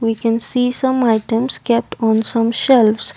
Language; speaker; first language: English; non-native, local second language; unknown